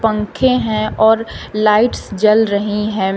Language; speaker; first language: Hindi; native; Hindi